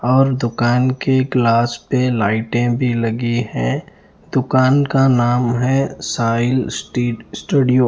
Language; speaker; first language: Hindi; non-native, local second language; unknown